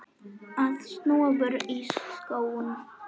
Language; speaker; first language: Icelandic; non-native, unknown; Polish